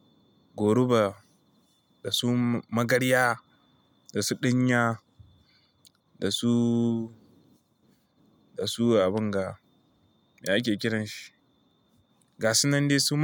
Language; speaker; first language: Hausa; non-native, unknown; Igbo